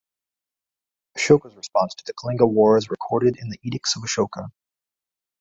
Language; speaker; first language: English; native; English